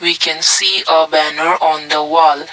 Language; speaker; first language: English; non-native, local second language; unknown